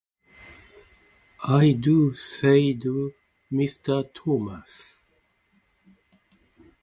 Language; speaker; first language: English; non-native, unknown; Japanese